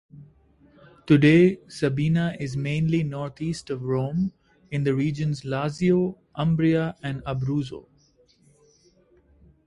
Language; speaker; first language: English; non-native, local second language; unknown